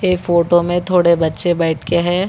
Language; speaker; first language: Hindi; non-native, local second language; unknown